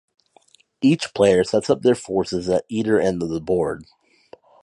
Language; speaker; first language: English; native; English